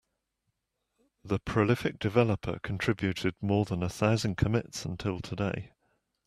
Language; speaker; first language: English; native; English